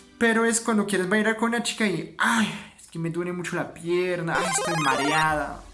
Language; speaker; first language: Spanish; non-native, fluent; French